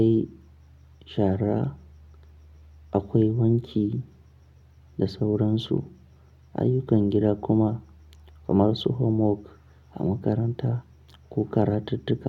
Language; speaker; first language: Hausa; non-native, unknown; Akan